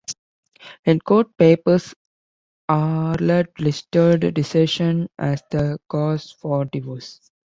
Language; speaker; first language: English; non-native, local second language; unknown